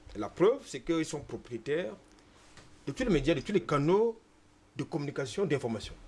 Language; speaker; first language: French; non-native, local second language; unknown